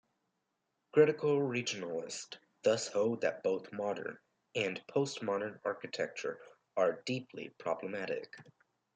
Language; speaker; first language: English; native; English